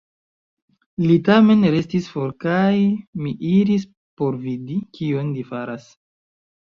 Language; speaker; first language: Esperanto; non-native, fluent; Chinese